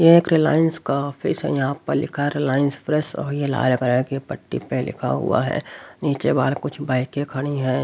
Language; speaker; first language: Hindi; native; Hindi